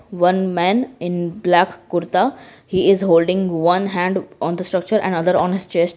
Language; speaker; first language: English; non-native, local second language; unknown